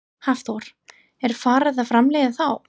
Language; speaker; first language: Icelandic; non-native, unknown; English